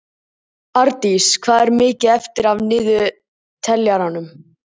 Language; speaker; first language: Icelandic; native; Icelandic